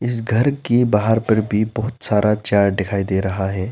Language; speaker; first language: Hindi; non-native, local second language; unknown